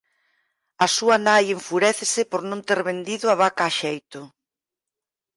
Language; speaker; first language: Galician; native; Galician